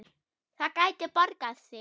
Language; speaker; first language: Icelandic; non-native, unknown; German